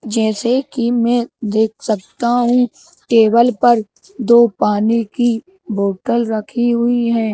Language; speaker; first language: Hindi; native; Hindi